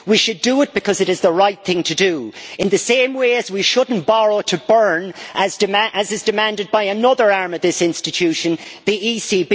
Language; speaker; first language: English; native; English